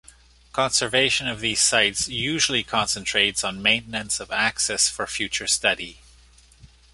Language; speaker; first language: English; native; English